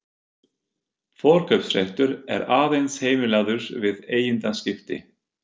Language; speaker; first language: Icelandic; non-native, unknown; German